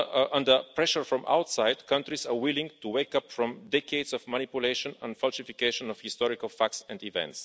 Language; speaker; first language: English; non-native, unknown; Bulgarian